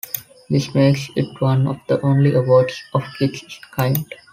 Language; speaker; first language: English; non-native, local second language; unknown